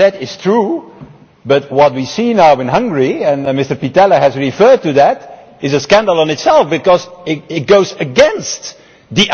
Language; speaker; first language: English; non-native, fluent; Dutch